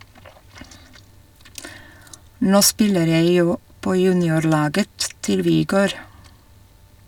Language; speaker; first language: Norwegian; non-native, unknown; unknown